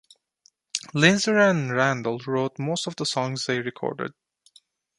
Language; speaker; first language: English; non-native, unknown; Turkish